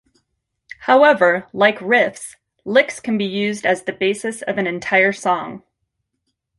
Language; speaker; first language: English; native; English